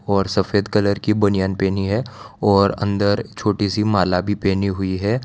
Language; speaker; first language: Hindi; non-native, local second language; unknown